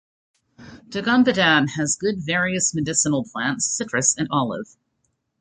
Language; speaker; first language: English; native; English